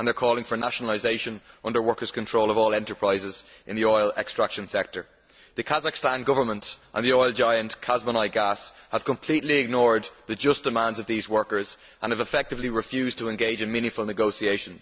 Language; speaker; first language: English; native; English